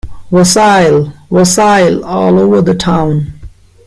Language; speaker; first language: English; non-native, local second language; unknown